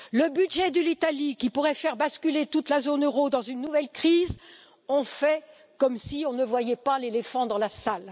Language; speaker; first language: French; native; French